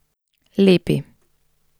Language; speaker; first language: Slovenian; native; Slovenian